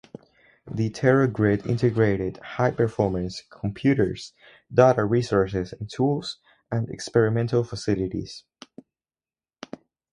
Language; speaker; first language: English; non-native, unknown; Spanish